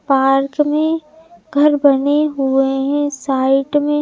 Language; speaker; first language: Hindi; native; Hindi